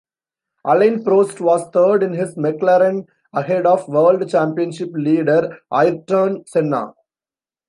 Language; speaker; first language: English; non-native, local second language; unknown